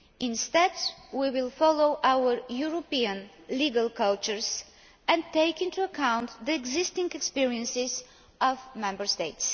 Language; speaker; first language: English; non-native, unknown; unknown